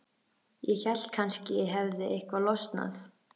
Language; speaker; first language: Icelandic; native; Icelandic